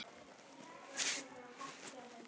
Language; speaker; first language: Icelandic; native; Icelandic